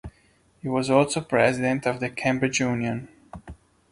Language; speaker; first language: English; non-native, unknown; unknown